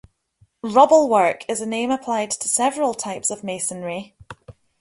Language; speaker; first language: English; native; English